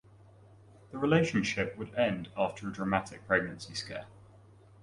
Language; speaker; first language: English; native; English